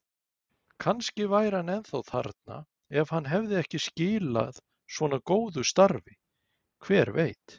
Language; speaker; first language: Icelandic; native; Icelandic